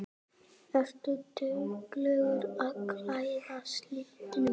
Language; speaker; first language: Icelandic; native; Icelandic